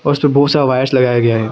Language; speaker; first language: Hindi; non-native, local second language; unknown